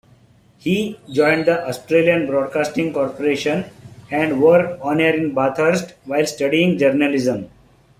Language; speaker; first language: English; non-native, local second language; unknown